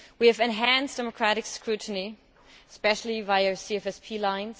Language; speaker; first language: English; native; English